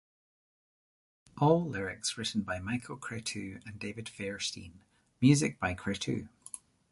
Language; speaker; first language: English; native; English